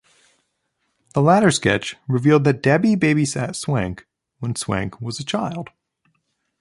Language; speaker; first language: English; native; English